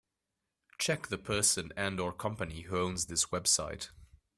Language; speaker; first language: English; native; English